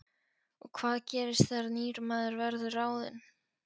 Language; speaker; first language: Icelandic; non-native, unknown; Polish